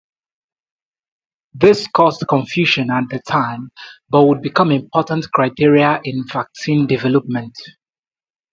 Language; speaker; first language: English; non-native, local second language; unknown